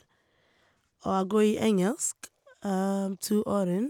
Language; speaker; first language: Norwegian; non-native, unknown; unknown